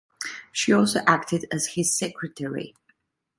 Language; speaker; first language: English; non-native, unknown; Italian